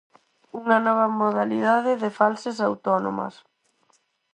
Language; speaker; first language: Galician; non-native, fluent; Spanish